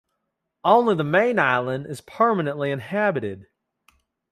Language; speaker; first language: English; native; English